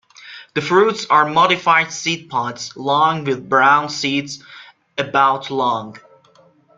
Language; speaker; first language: English; non-native, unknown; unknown